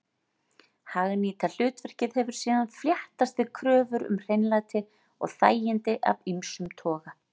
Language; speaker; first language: Icelandic; native; Icelandic